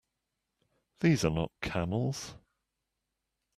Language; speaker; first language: English; native; English